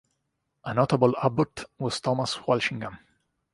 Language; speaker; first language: English; non-native, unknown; Italian